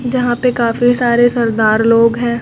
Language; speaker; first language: Hindi; native; Hindi